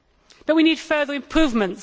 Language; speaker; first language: English; native; English